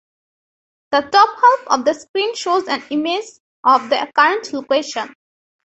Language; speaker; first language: English; non-native, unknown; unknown